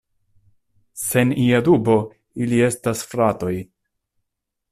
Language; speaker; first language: Esperanto; non-native, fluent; Italian